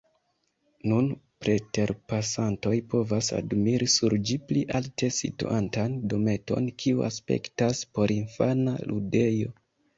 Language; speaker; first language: Esperanto; non-native, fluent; Kinyarwanda